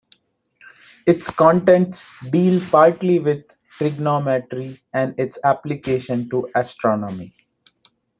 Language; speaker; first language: English; non-native, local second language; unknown